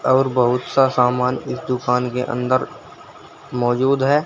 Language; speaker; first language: Hindi; native; Hindi